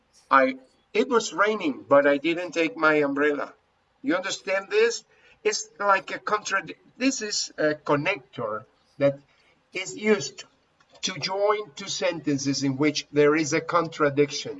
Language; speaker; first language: English; non-native, fluent; Spanish